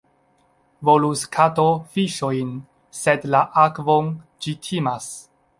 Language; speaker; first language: Esperanto; non-native, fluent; Chinese